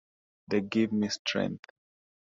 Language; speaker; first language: English; non-native, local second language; Swahili